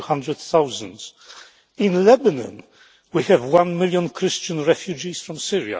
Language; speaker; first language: English; non-native, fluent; Polish